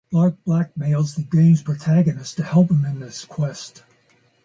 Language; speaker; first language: English; native; English